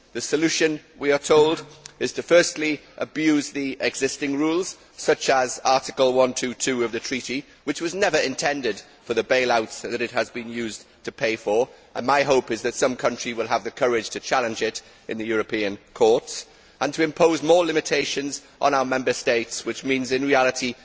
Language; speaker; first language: English; native; English